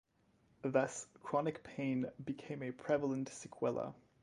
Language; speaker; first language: English; non-native, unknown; French